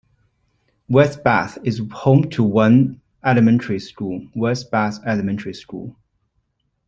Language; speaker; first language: English; non-native, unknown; Chinese